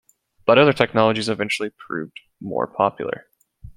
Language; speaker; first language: English; native; English